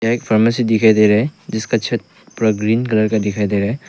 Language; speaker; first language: Hindi; early bilingual, other home language; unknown